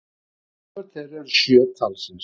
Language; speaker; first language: Icelandic; native; Icelandic